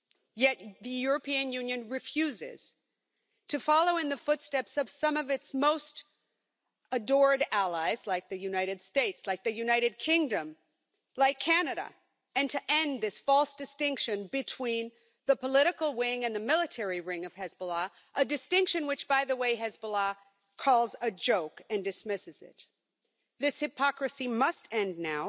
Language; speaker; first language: English; non-native, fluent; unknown